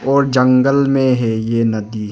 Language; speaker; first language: Hindi; non-native, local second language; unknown